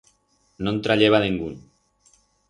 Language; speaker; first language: Aragonese; non-native, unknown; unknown